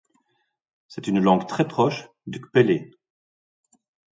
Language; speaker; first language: French; native; French